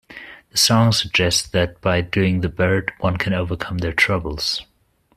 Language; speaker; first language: English; non-native, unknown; German